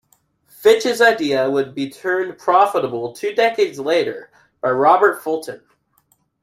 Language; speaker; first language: English; native; English